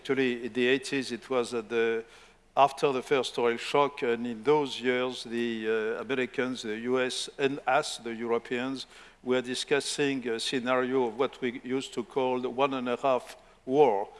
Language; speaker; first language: English; non-native, fluent; French